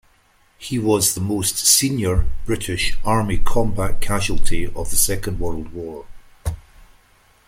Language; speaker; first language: English; native; English